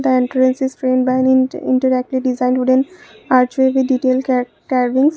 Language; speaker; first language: English; non-native, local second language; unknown